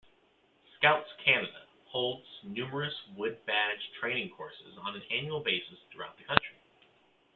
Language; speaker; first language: English; native; English